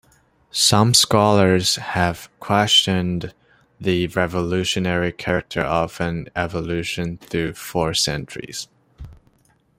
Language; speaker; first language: English; non-native, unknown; Chinese